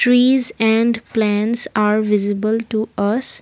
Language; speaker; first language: English; non-native, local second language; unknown